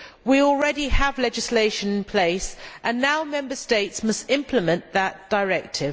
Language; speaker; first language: English; native; English